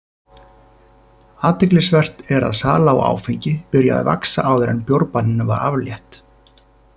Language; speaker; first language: Icelandic; native; Icelandic